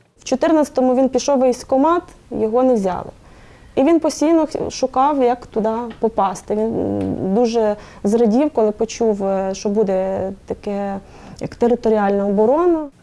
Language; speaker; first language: Ukrainian; native; Ukrainian